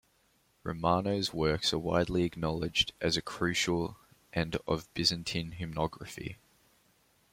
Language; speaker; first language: English; native; English